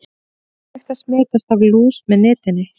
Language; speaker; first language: Icelandic; native; Icelandic